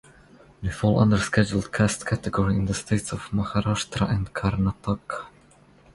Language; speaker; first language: English; non-native, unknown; Croatian